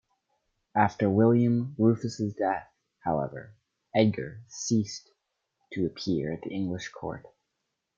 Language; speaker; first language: English; native; English